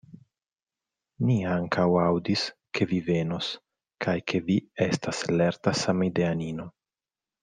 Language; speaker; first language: Esperanto; non-native, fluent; Italian